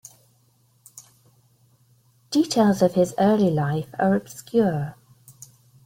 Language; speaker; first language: English; native; English